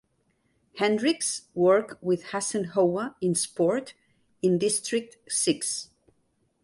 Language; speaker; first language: English; non-native, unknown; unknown